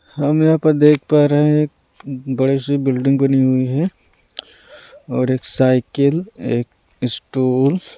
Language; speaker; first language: Hindi; non-native, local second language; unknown